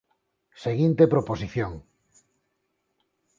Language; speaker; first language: Galician; non-native, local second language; Spanish